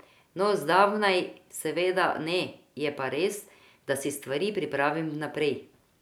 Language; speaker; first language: Slovenian; non-native, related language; Croatian